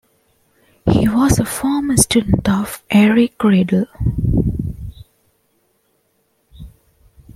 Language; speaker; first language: English; non-native, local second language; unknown